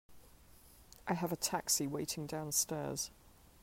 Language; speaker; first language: English; native; English